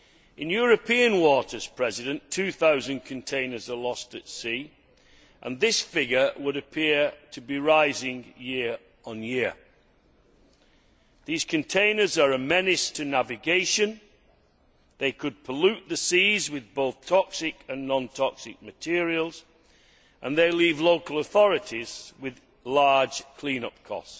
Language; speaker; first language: English; native; English